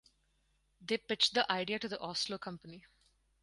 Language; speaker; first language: English; non-native, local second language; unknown